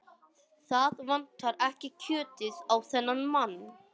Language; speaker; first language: Icelandic; non-native, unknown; English